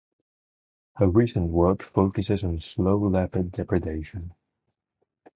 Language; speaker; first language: English; non-native, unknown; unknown